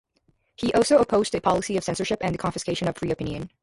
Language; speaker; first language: English; native; English